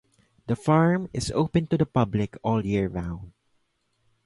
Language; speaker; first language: English; non-native, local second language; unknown